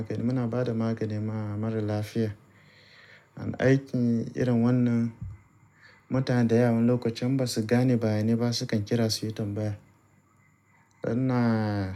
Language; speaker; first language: Hausa; native; Hausa